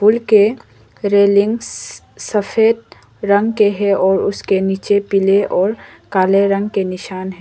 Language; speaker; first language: Hindi; non-native, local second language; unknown